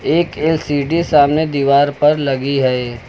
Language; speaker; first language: Hindi; native; Hindi